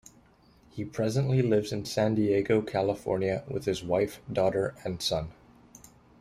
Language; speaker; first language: English; native; English